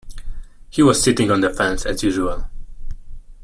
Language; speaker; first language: English; non-native, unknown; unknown